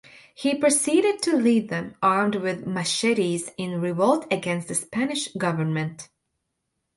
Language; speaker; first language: English; non-native, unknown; Latvian